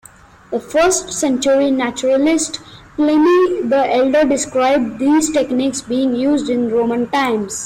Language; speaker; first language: English; native; English